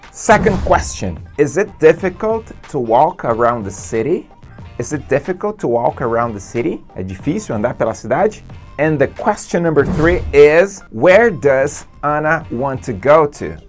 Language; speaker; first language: English; non-native, fluent; Portuguese